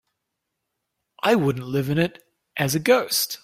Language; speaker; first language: English; native; English